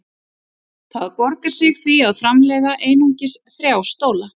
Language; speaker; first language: Icelandic; native; Icelandic